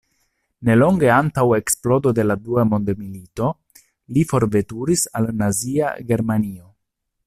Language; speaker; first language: Esperanto; non-native, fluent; Italian